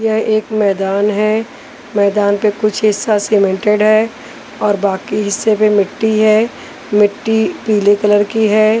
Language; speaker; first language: Hindi; non-native, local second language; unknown